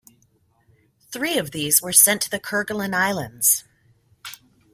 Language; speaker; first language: English; native; English